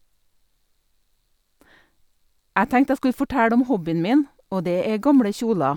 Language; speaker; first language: Norwegian; native; Norwegian